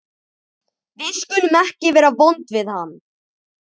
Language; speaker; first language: Icelandic; native; Icelandic